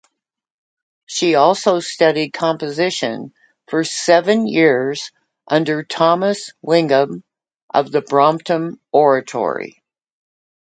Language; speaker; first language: English; native; English